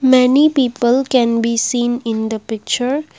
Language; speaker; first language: English; non-native, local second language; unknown